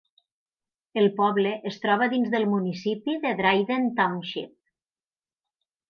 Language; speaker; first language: Catalan; native; Catalan